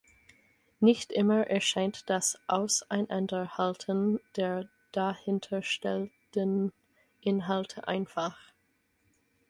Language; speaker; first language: German; non-native, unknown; English